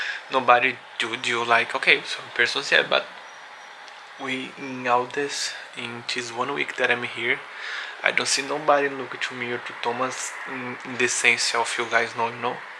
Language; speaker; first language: English; non-native, fluent; Portuguese